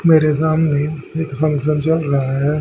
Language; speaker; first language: Hindi; native; Hindi